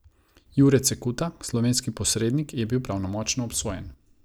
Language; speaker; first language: Slovenian; non-native, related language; Croatian